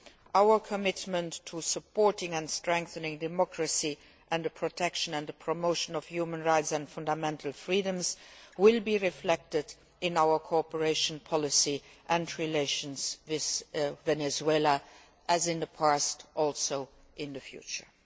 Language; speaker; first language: English; non-native, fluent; Luxembourgish